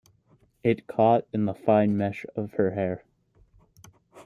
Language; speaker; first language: English; native; English